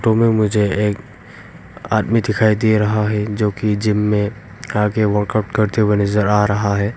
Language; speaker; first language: Hindi; non-native, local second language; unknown